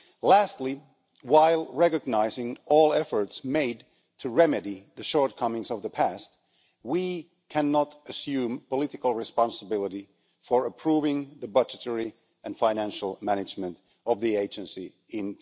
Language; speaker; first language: English; non-native, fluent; Finnish